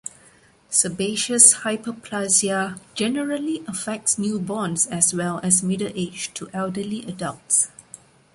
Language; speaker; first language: English; non-native, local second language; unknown